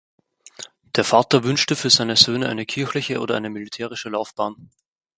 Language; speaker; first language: German; native; German